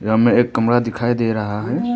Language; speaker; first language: Hindi; non-native, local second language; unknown